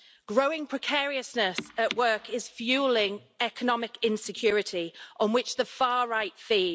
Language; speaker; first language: English; native; English